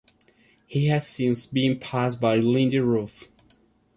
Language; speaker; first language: English; non-native, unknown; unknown